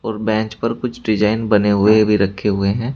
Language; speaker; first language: Hindi; native; Hindi